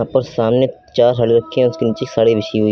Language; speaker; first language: Hindi; native; Hindi